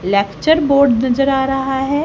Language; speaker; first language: Hindi; native; Hindi